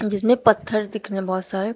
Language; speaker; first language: Hindi; native; Hindi